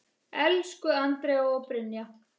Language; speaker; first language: Icelandic; native; Icelandic